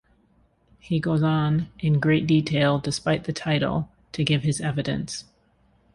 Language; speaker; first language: English; native; English